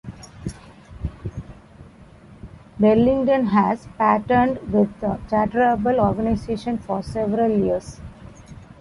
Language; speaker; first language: English; non-native, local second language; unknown